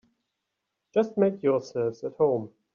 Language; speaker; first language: English; native; English